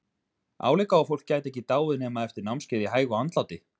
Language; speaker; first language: Icelandic; native; Icelandic